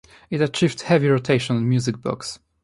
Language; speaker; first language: English; non-native, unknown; Polish